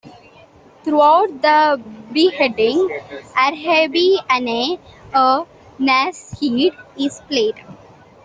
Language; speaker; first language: English; non-native, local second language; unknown